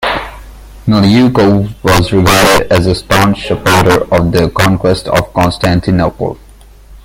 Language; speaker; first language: English; non-native, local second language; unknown